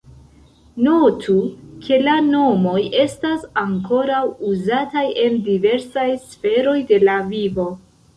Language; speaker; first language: Esperanto; non-native, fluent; Central Kurdish